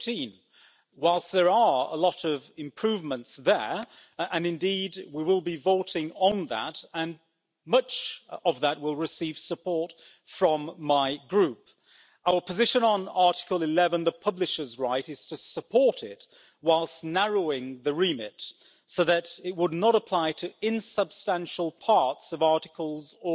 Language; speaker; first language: English; native; English